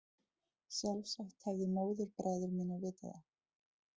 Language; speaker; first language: Icelandic; native; Icelandic